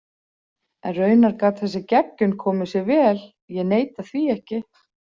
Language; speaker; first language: Icelandic; native; Icelandic